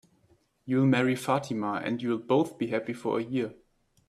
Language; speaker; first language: English; non-native, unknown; German